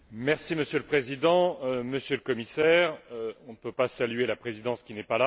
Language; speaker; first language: French; native; French